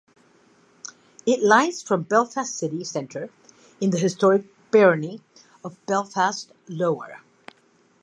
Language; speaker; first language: English; native; English